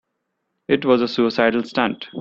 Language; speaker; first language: English; non-native, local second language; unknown